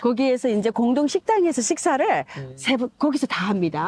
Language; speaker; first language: Korean; native; Korean